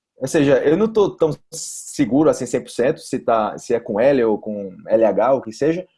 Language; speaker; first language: Portuguese; native; Portuguese